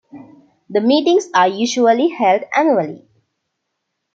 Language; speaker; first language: English; non-native, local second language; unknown